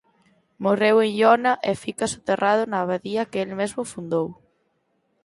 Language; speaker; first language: Galician; native; Galician